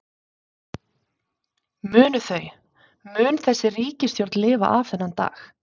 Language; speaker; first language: Icelandic; native; Icelandic